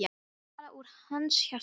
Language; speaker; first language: Icelandic; non-native, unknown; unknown